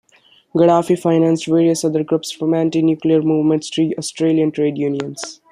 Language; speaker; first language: English; non-native, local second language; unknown